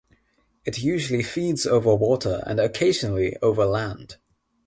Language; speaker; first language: English; non-native, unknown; Nepali